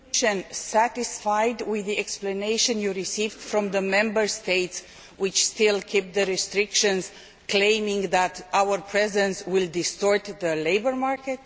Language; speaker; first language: English; non-native, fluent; Romanian